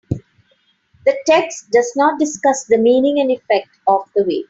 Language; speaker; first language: English; non-native, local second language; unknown